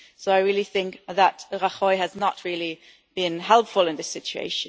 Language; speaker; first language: English; non-native, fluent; German